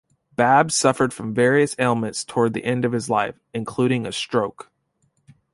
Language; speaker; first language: English; native; English